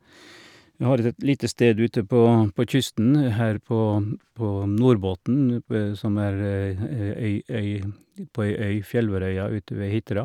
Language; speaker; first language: Norwegian; native; Norwegian